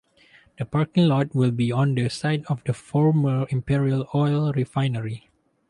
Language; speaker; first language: English; non-native, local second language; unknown